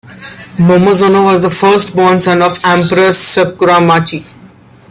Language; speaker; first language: English; non-native, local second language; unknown